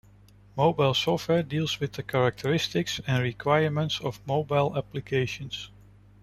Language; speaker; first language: English; non-native, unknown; Dutch